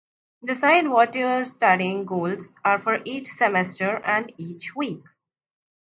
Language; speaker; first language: English; non-native, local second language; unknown